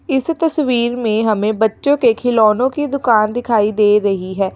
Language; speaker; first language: Hindi; native; Hindi